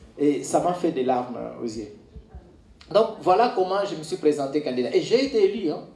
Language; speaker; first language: French; non-native, local second language; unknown